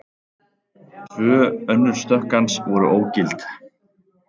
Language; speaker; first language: Icelandic; native; Icelandic